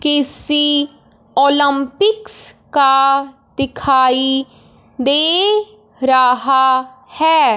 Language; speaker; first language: Hindi; non-native, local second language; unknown